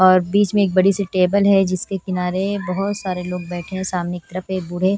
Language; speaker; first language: Hindi; non-native, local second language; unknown